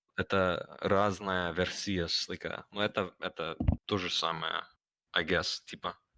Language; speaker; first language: Russian; non-native, learner; English